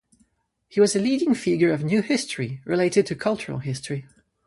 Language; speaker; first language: English; non-native, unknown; French